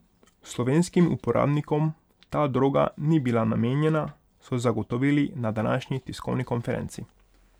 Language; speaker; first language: Slovenian; non-native, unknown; Hungarian